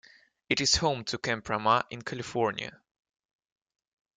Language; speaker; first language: English; non-native, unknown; Russian